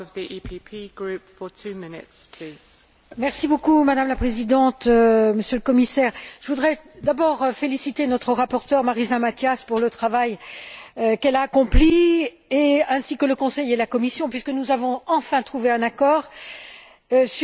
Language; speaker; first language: French; native; French